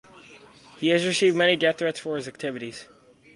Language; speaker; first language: English; native; English